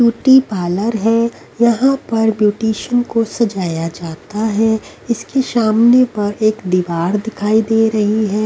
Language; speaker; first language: Hindi; native; Hindi